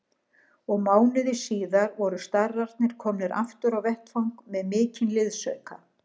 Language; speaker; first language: Icelandic; native; Icelandic